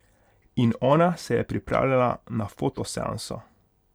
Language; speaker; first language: Slovenian; non-native, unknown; Hungarian